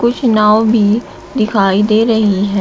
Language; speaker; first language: Hindi; native; Hindi